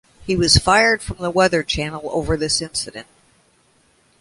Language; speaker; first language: English; native; English